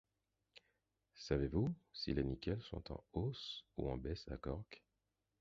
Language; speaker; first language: French; non-native, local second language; Haitian Creole